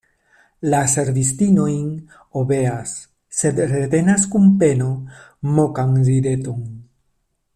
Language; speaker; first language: Esperanto; non-native, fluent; Spanish